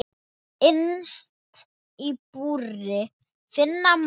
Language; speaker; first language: Icelandic; non-native, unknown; Thai